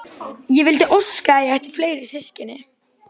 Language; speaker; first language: Icelandic; native; Icelandic